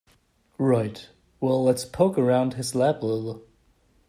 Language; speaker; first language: English; non-native, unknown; German